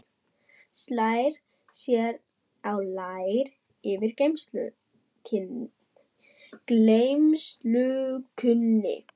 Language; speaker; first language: Icelandic; non-native, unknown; German